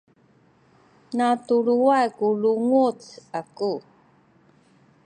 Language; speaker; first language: Sakizaya; non-native, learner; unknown